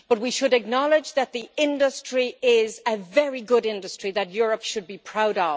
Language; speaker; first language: English; native; English